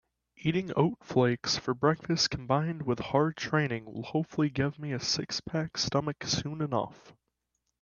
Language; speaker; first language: English; native; English